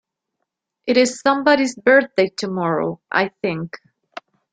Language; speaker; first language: English; non-native, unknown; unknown